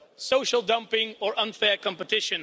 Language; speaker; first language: English; non-native, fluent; Dutch